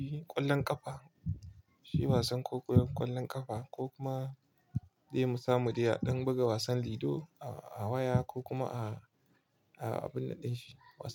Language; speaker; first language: Hausa; non-native, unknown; Igbo